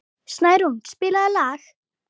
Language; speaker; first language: Icelandic; native; Icelandic